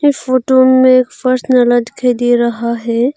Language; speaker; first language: Hindi; non-native, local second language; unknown